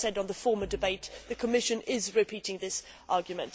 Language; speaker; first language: English; non-native, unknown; Swedish